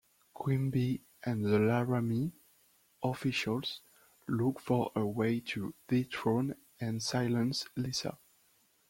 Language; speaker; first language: English; non-native, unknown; French